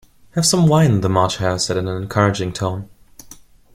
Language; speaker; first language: English; non-native, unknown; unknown